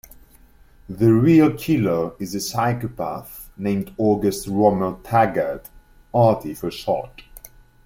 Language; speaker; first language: English; native; English